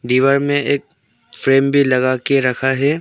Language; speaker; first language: Hindi; non-native, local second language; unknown